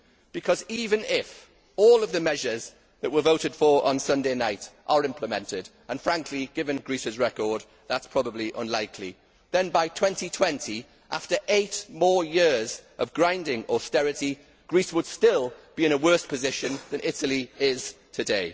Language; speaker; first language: English; native; English